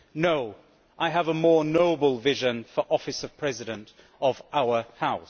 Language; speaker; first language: English; native; English